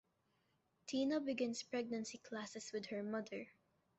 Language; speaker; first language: English; non-native, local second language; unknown